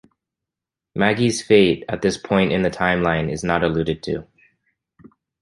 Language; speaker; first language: English; native; English